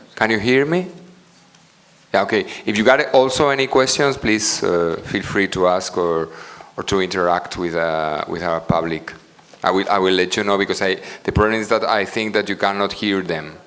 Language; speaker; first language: English; non-native, fluent; Spanish